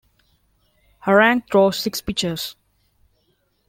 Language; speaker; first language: English; non-native, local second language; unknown